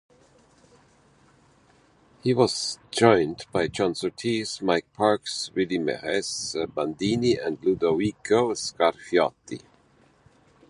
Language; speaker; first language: English; non-native, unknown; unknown